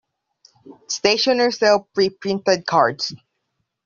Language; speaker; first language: English; non-native, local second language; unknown